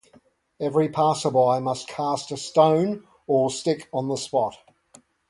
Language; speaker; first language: English; native; English